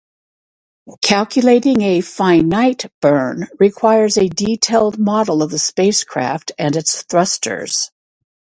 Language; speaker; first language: English; native; English